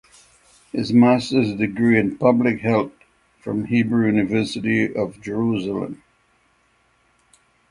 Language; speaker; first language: English; native; English